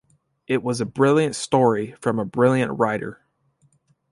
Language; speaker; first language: English; native; English